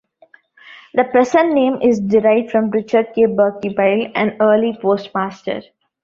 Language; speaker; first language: English; non-native, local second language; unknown